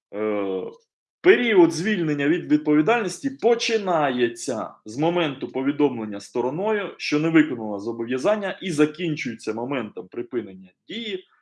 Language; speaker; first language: Ukrainian; non-native, local second language; Russian